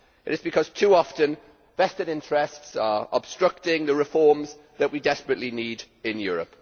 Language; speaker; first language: English; native; English